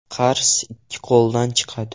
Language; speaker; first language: Uzbek; non-native, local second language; Russian